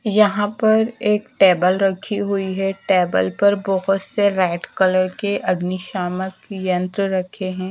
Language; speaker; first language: Hindi; native; Hindi